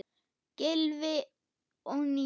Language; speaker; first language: Icelandic; non-native, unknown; German